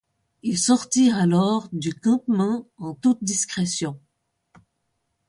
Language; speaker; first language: French; native; French